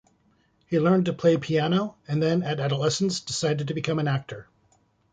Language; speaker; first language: English; native; English